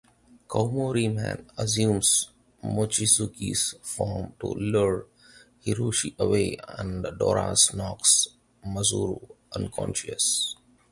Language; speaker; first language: English; non-native, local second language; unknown